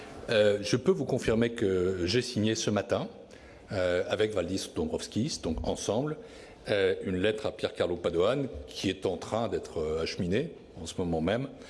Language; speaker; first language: French; native; French